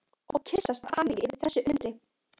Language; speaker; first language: Icelandic; non-native, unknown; Polish